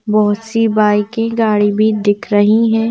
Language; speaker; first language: Hindi; native; Hindi